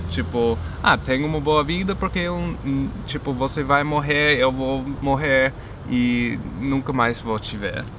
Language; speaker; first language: Portuguese; non-native, fluent; English